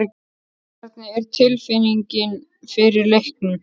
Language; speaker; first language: Icelandic; native; Icelandic